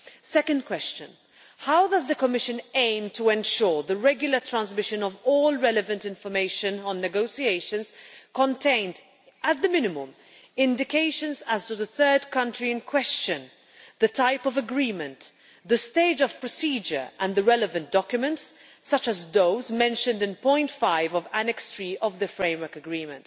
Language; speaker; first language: English; non-native, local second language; Maltese